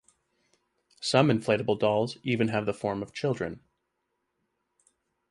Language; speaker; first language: English; native; English